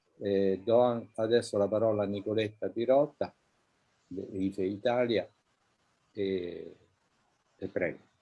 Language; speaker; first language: Italian; native; Italian